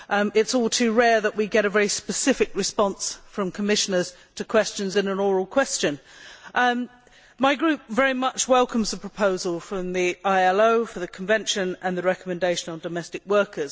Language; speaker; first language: English; native; English